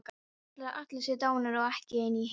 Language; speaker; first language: Icelandic; non-native, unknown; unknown